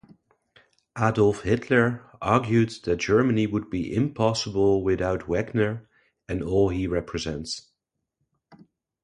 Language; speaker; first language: English; non-native, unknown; Dutch